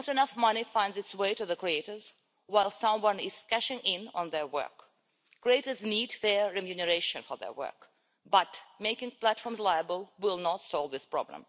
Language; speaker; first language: English; non-native, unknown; Russian